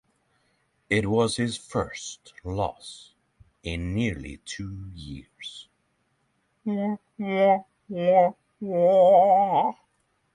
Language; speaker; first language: English; non-native, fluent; Norwegian